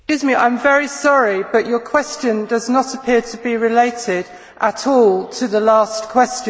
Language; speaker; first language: English; native; English